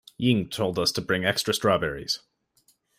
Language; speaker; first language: English; native; English